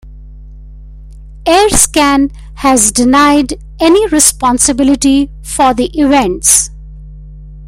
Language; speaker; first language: English; non-native, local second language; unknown